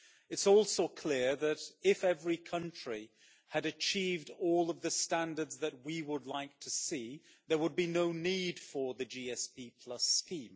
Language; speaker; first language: English; native; English